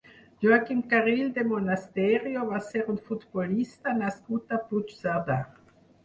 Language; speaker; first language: Catalan; non-native, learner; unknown